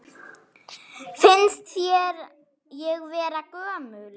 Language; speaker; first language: Icelandic; non-native, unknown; German